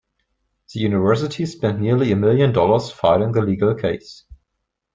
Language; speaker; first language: English; non-native, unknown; German